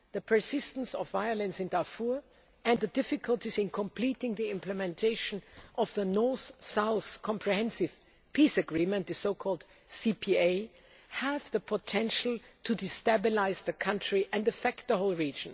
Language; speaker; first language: English; non-native, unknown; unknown